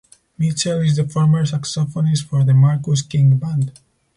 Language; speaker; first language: English; non-native, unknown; Spanish